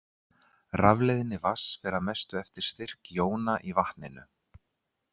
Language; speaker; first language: Icelandic; native; Icelandic